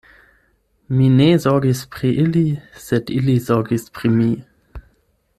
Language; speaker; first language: Esperanto; non-native, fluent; German